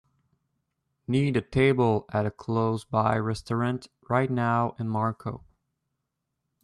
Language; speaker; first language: English; native; English